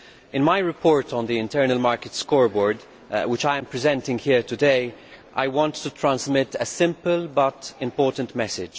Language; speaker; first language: English; non-native, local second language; Maltese